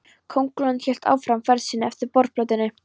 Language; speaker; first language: Icelandic; non-native, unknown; Polish